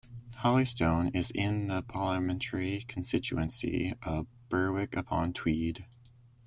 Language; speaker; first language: English; native; English